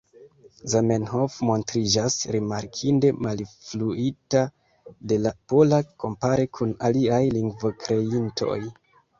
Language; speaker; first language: Esperanto; non-native, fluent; Kinyarwanda